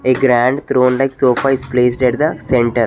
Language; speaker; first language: English; non-native, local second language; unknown